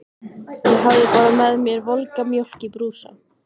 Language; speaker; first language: Icelandic; native; Icelandic